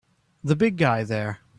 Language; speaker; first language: English; native; English